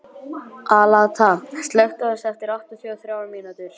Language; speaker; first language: Icelandic; native; Icelandic